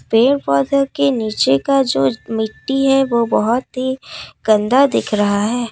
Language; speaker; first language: Hindi; non-native, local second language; Assamese